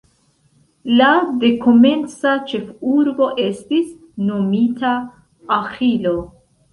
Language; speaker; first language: Esperanto; non-native, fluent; Central Kurdish